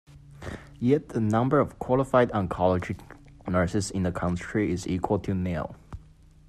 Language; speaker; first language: English; non-native, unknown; Chinese